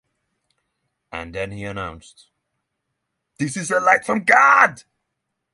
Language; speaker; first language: English; non-native, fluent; Norwegian